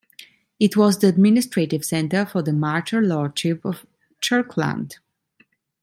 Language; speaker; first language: English; non-native, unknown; Italian